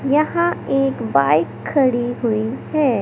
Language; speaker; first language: Hindi; native; Hindi